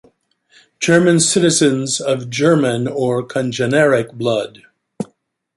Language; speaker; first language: English; native; English